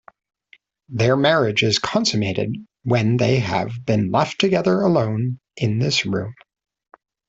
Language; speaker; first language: English; native; English